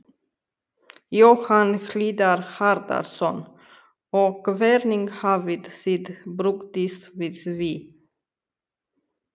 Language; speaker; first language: Icelandic; non-native, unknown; Romanian